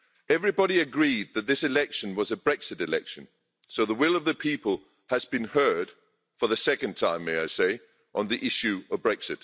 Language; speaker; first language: English; non-native, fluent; Danish